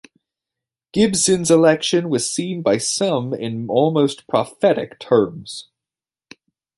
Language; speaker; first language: English; native; English